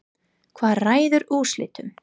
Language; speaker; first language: Icelandic; non-native, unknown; English